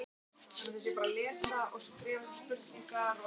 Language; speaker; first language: Icelandic; native; Icelandic